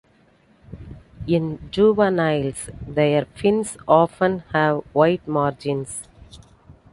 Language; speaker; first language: English; non-native, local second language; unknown